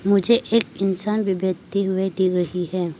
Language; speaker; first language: Hindi; non-native, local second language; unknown